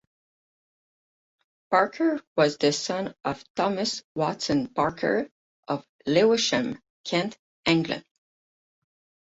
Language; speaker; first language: English; non-native, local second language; French